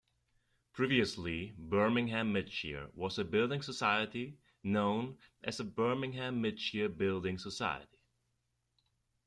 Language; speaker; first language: English; non-native, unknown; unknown